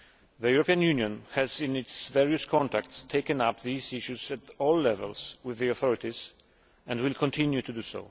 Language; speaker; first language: English; non-native, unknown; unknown